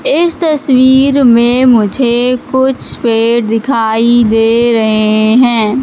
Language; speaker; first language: Hindi; native; Hindi